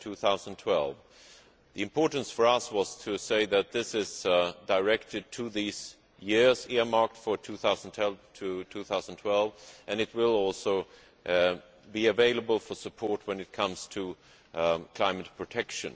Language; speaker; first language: English; non-native, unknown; Swedish